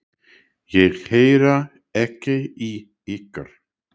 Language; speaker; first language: Icelandic; non-native, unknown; English